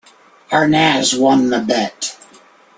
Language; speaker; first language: English; native; English